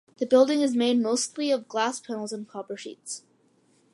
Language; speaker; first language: English; early bilingual, other home language; Malayalam